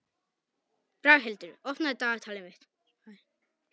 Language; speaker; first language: Icelandic; non-native, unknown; Polish